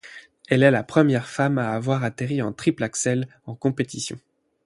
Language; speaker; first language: French; native; French